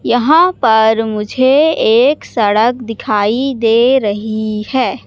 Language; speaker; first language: Hindi; native; Hindi